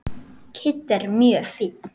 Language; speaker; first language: Icelandic; native; Icelandic